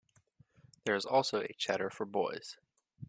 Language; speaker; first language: English; native; English